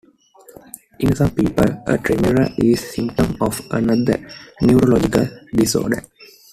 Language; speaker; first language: English; non-native, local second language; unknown